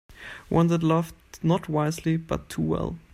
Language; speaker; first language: English; non-native, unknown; German